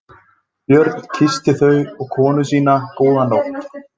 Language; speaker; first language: Icelandic; native; Icelandic